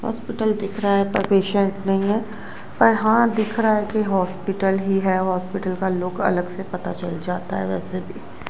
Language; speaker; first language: Hindi; non-native, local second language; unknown